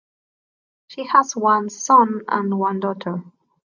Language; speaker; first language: English; non-native, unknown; Spanish